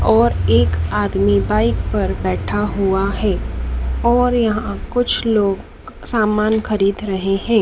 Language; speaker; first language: Hindi; native; Hindi